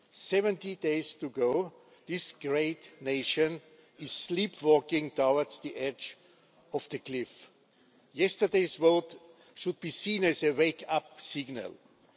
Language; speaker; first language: English; non-native, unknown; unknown